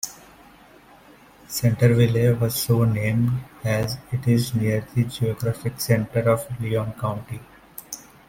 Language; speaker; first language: English; non-native, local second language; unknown